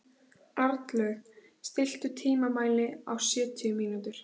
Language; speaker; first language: Icelandic; native; Icelandic